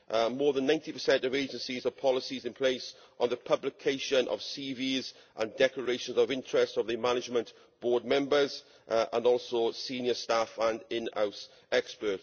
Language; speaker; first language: English; native; English